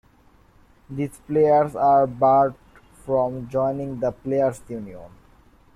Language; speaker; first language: English; non-native, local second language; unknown